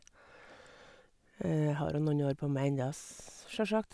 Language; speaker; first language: Norwegian; native; Norwegian